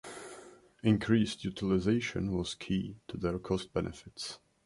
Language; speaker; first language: English; non-native, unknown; Czech